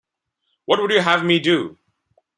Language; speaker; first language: English; non-native, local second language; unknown